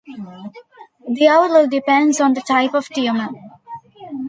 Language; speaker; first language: English; non-native, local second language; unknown